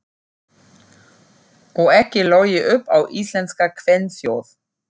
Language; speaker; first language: Icelandic; non-native, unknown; German